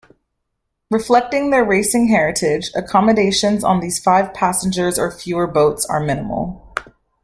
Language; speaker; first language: English; native; English